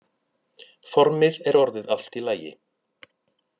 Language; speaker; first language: Icelandic; native; Icelandic